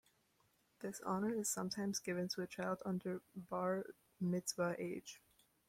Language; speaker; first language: English; native; English